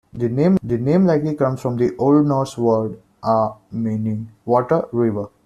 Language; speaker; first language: English; non-native, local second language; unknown